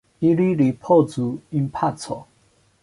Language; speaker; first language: Esperanto; non-native, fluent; Chinese